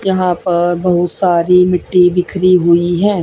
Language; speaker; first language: Hindi; native; Hindi